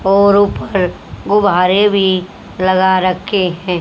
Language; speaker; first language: Hindi; native; Hindi